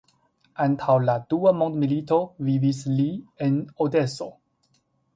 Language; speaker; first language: Esperanto; non-native, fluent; Chinese